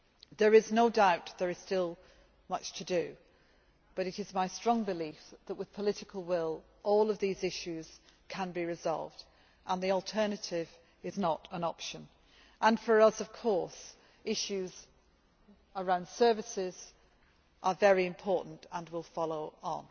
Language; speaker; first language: English; native; English